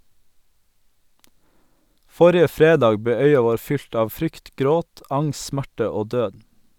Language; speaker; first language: Norwegian; native; Norwegian